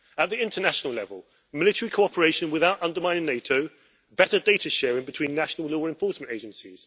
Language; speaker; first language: English; native; English